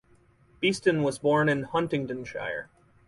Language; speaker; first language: English; native; English